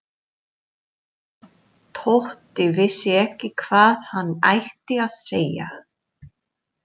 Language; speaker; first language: Icelandic; non-native, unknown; English